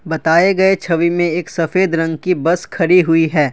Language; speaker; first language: Hindi; non-native, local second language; Assamese